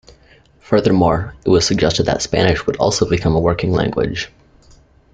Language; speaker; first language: English; native; English